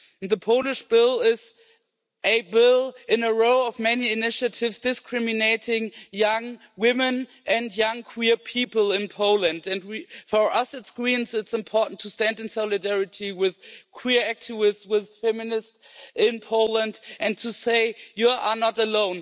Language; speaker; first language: English; non-native, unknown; German